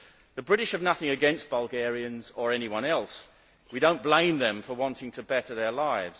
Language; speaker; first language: English; native; English